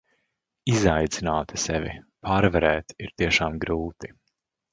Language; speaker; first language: Latvian; native; Latvian